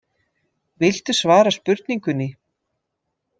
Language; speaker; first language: Icelandic; non-native, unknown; Dutch